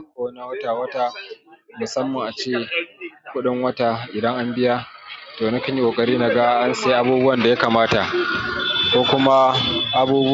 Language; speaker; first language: Hausa; native; Hausa